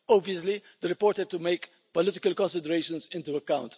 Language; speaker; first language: English; non-native, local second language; Maltese